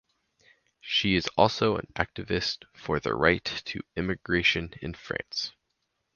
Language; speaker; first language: English; native; English